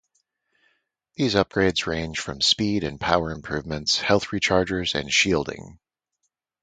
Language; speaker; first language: English; native; English